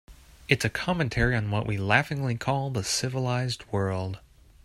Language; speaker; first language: English; native; English